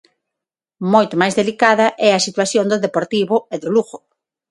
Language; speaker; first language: Galician; non-native, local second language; Spanish